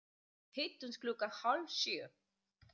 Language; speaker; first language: Icelandic; native; Icelandic